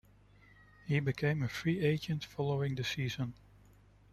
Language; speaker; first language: English; non-native, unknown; Dutch